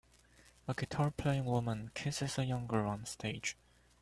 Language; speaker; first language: English; native; English